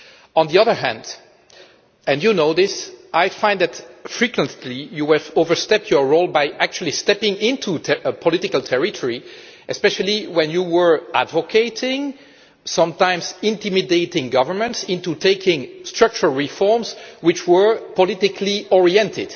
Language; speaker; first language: English; non-native, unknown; French